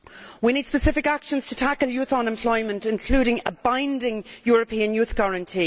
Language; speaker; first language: English; native; English